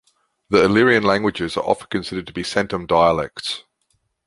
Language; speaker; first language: English; native; English